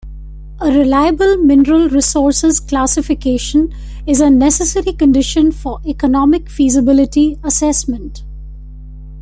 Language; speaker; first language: English; non-native, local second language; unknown